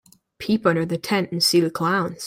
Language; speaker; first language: English; native; English